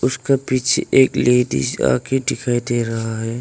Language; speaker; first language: Hindi; non-native, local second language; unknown